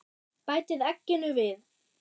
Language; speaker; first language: Icelandic; non-native, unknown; German